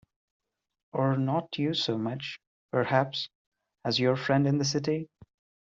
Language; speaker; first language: English; non-native, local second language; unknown